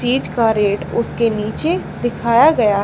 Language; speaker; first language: Hindi; native; Hindi